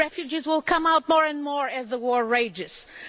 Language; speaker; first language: English; non-native, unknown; Portuguese